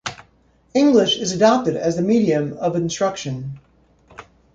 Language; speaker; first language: English; native; English